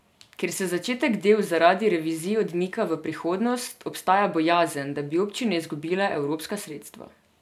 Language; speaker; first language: Slovenian; non-native, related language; Serbian